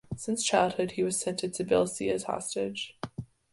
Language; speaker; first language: English; native; English